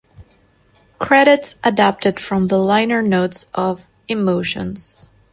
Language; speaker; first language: English; non-native, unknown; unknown